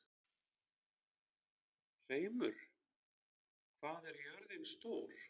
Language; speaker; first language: Icelandic; native; Icelandic